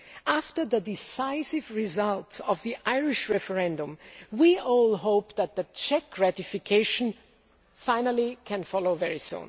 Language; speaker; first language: English; non-native, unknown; German